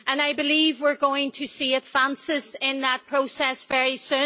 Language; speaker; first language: English; native; English